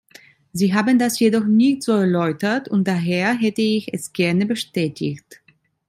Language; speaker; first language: German; non-native, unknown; Italian